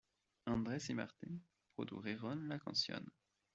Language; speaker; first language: Spanish; non-native, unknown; French